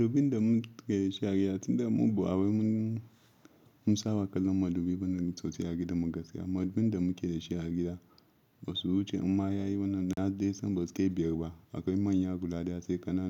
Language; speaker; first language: Hausa; non-native, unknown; Yoruba